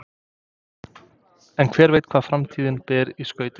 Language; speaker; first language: Icelandic; non-native, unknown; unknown